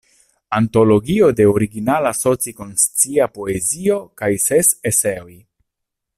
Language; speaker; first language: Esperanto; non-native, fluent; Italian